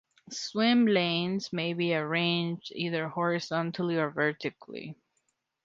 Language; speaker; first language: English; non-native, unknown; Spanish